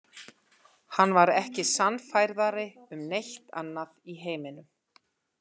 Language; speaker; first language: Icelandic; native; Icelandic